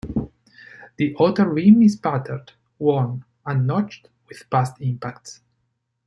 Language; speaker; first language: English; non-native, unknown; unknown